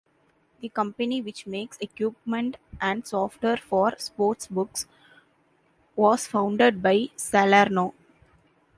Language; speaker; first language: English; non-native, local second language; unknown